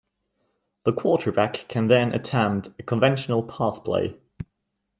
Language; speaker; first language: English; non-native, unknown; German